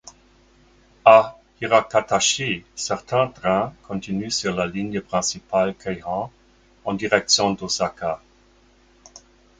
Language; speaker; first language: French; non-native, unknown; German